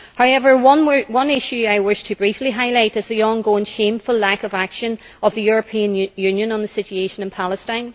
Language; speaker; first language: English; native; English